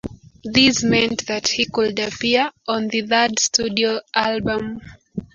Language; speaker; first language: English; native; English